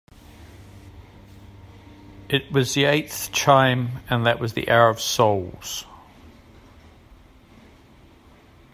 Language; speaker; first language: English; native; English